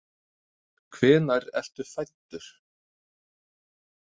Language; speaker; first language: Icelandic; non-native, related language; Danish